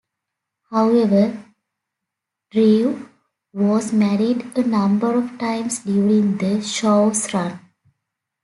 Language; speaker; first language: English; native; English